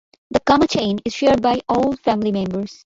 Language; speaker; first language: English; non-native, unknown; Bangla